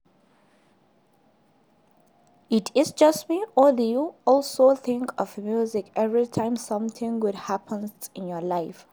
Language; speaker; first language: English; non-native, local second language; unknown